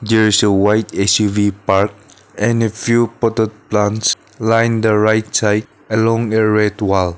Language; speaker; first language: English; non-native, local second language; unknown